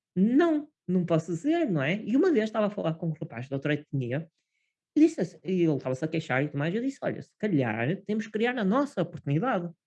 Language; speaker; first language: Portuguese; native; Portuguese